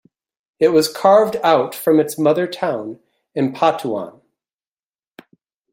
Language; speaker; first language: English; native; English